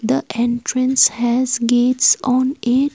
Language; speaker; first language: English; non-native, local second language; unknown